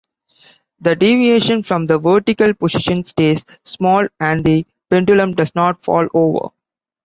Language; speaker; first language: English; non-native, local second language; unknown